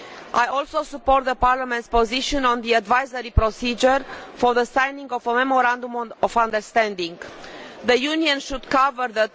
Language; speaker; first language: English; non-native, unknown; Romanian